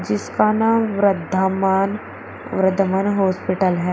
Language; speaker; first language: Hindi; native; Hindi